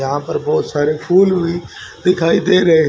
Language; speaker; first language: Hindi; native; Hindi